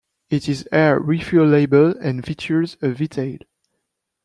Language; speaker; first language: English; non-native, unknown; French